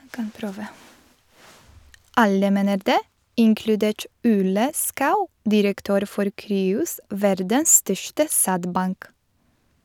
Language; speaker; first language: Norwegian; non-native, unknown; Polish